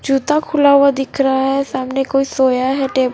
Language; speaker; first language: Hindi; non-native, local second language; Punjabi